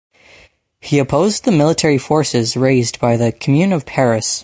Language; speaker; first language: English; native; English